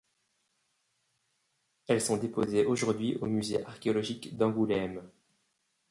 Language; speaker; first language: French; native; French